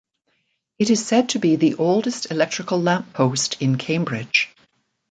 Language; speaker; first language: English; native; English